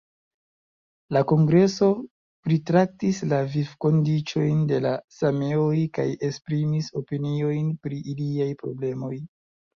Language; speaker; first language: Esperanto; non-native, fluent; Chinese